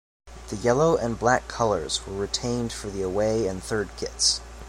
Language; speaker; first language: English; native; English